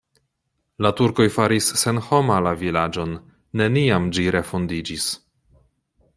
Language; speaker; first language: Esperanto; non-native, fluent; Polish